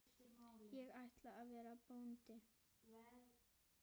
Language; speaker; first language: Icelandic; native; Icelandic